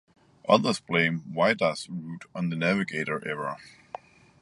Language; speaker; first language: English; non-native, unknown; Danish